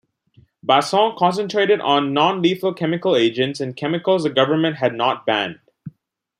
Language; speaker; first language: English; non-native, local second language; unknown